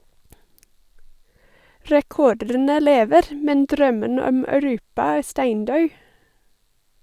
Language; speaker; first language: Norwegian; non-native, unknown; English